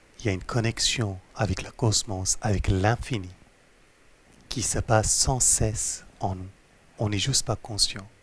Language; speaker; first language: French; non-native, fluent; Hindi